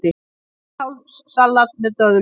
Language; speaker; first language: Icelandic; native; Icelandic